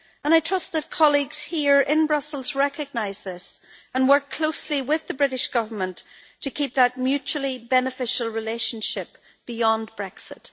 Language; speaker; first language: English; native; English